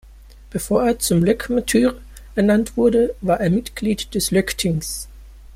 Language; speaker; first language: German; native; German